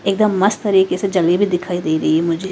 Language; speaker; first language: Hindi; native; Hindi